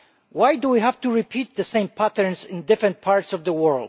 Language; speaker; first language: English; non-native, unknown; Polish